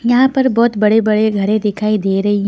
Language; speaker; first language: Hindi; non-native, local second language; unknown